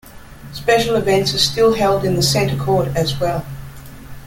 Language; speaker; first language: English; native; English